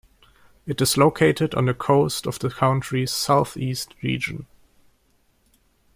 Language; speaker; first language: English; non-native, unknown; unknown